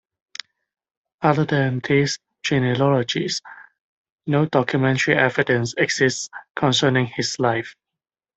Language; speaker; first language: English; non-native, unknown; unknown